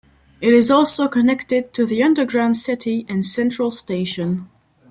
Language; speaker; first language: English; non-native, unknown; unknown